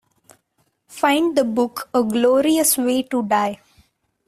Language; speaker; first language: English; non-native, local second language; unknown